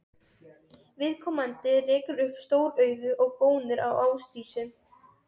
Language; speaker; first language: Icelandic; non-native, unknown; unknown